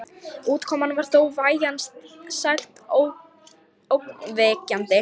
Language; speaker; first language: Icelandic; non-native, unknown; Lithuanian